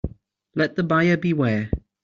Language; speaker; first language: English; native; English